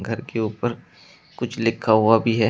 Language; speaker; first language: Hindi; native; Hindi